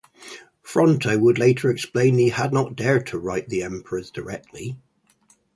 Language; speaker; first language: English; native; English